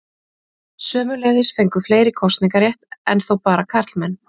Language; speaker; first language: Icelandic; native; Icelandic